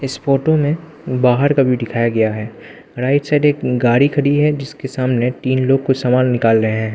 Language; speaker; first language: Hindi; non-native, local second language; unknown